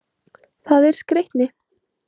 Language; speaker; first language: Icelandic; native; Icelandic